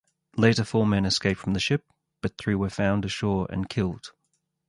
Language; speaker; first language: English; native; English